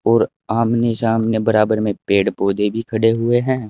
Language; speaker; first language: Hindi; native; Hindi